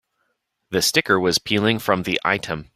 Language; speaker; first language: English; native; English